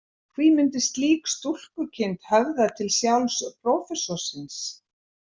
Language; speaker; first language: Icelandic; native; Icelandic